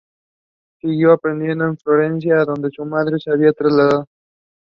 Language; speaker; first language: English; non-native, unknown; Spanish